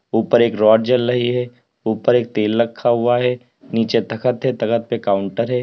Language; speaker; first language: Hindi; native; Hindi